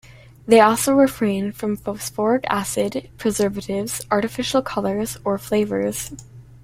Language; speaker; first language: English; native; English